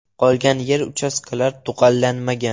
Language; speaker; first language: Uzbek; non-native, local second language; Russian